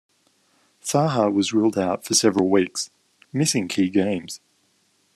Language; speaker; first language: English; native; English